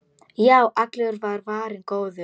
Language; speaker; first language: Icelandic; non-native, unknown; Polish